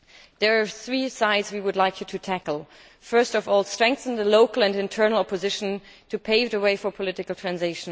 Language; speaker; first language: English; non-native, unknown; German